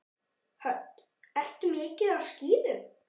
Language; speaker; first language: Icelandic; native; Icelandic